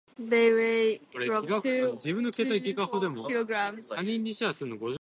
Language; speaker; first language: English; native; English